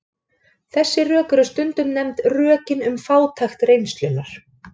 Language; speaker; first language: Icelandic; native; Icelandic